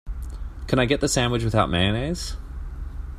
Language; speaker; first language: English; native; English